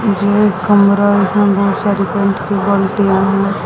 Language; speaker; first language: Hindi; native; Hindi